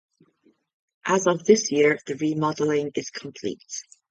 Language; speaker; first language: English; native; English